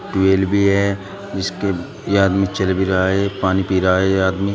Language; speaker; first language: Hindi; native; Hindi